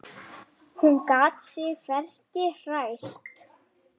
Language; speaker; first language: Icelandic; non-native, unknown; Lithuanian